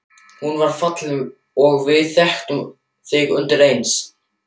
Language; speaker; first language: Icelandic; non-native, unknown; German